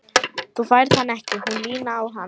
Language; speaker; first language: Icelandic; non-native, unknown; Lithuanian